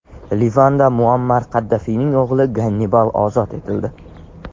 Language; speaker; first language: Uzbek; non-native, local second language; Tajik